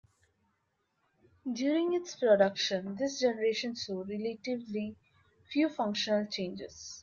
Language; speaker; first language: English; non-native, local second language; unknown